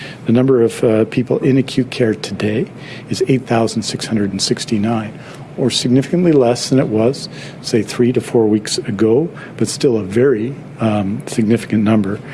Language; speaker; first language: English; native; English